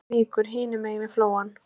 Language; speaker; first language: Icelandic; native; Icelandic